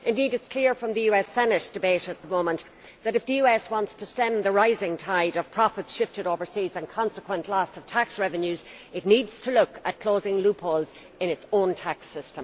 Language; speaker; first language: English; native; English